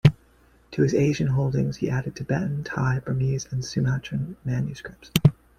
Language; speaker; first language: English; native; English